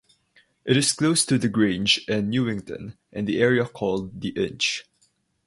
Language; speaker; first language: English; non-native, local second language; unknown